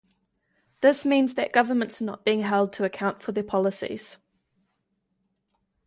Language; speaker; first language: English; native; English